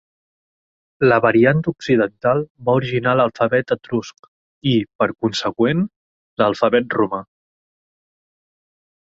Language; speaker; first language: Catalan; native; Catalan